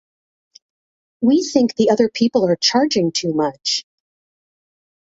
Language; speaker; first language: English; native; English